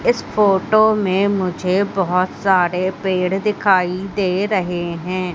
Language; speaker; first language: Hindi; native; Hindi